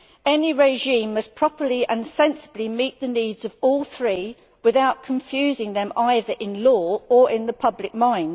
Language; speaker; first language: English; native; English